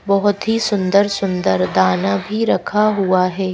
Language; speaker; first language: Hindi; native; Hindi